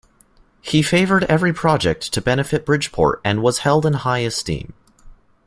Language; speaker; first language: English; native; English